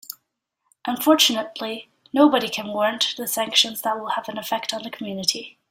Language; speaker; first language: English; native; English